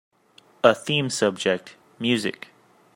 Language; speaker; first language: English; native; English